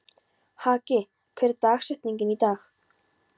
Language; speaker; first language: Icelandic; non-native, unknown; Polish